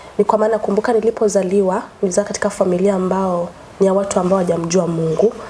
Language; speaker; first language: Swahili; native; Swahili